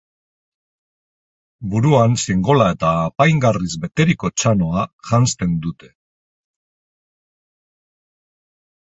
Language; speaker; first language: Basque; non-native, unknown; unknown